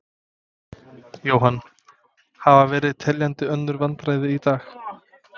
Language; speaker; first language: Icelandic; non-native, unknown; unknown